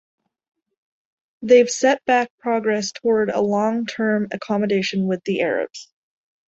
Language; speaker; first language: English; native; English